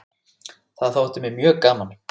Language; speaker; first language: Icelandic; native; Icelandic